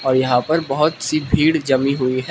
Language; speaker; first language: Hindi; non-native, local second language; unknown